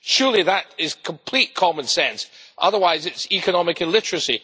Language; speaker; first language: English; native; English